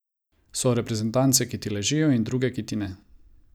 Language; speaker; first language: Slovenian; non-native, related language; Croatian